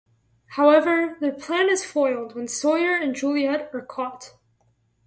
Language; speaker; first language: English; native; English